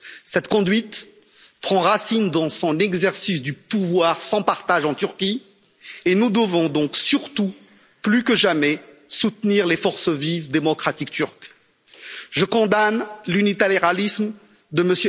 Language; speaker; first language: French; native; French